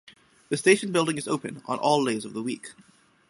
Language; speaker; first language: English; native; English